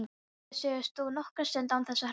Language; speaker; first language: Icelandic; non-native, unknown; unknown